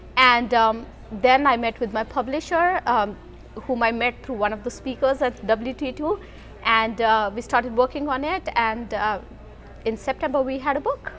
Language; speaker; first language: English; non-native, local second language; Hindi